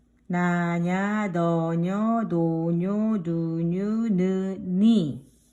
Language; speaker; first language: Korean; native; Korean